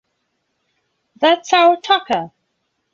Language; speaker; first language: English; non-native, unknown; Belarusian